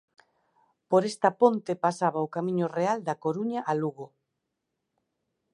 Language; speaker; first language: Galician; native; Galician